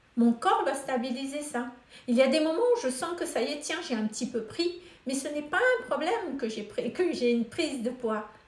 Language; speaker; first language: French; non-native, local second language; Malagasy